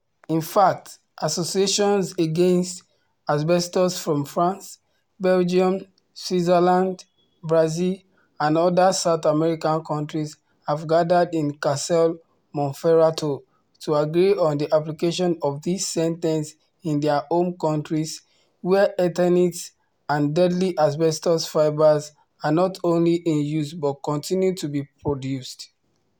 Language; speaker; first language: English; non-native, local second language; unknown